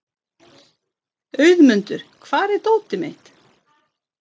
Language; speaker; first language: Icelandic; non-native, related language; Swedish